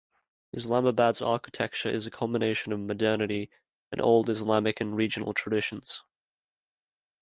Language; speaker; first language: English; native; English